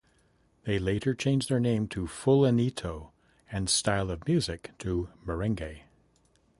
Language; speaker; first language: English; native; English